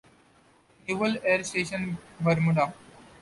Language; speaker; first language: English; non-native, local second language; Marathi